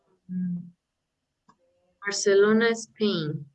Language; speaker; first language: English; non-native, learner; Spanish